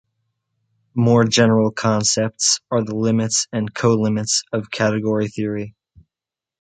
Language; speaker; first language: English; native; English